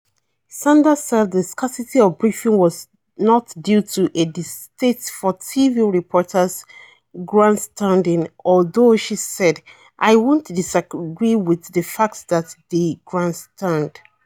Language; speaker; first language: English; non-native, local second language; Yoruba